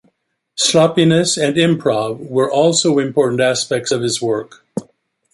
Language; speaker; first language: English; native; English